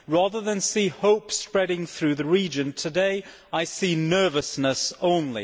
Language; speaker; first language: English; native; English